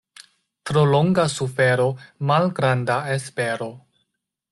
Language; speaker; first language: Esperanto; non-native, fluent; Chinese